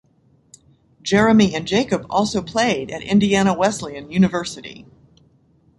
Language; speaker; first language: English; native; English